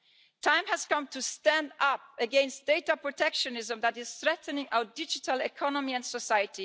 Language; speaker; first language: English; non-native, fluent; Italian